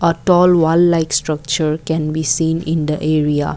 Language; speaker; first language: English; non-native, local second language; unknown